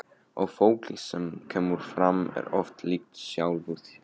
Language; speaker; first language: Icelandic; non-native, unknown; Polish